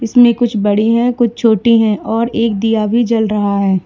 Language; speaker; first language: Hindi; native; Hindi